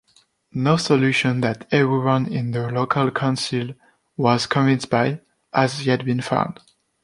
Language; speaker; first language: English; non-native, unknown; French